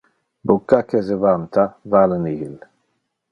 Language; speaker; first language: Interlingua; non-native, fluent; Dutch